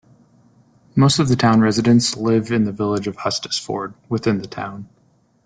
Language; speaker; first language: English; native; English